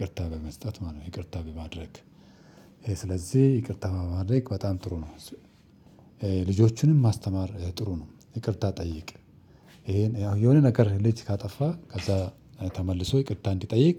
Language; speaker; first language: Amharic; non-native, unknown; Oromo